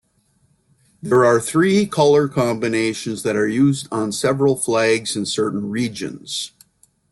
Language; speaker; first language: English; native; English